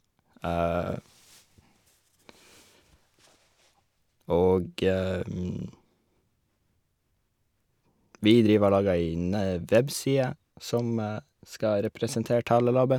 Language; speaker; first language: Norwegian; native; Norwegian